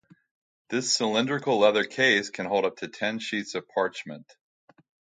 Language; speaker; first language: English; native; English